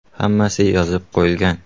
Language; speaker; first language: Uzbek; native; Uzbek